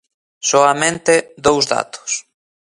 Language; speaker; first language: Galician; native; Galician